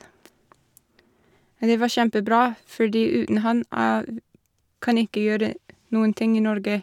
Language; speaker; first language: Norwegian; non-native, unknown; English